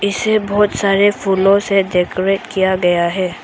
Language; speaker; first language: Hindi; non-native, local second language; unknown